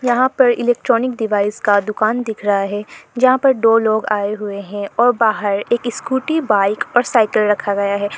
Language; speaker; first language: Hindi; non-native, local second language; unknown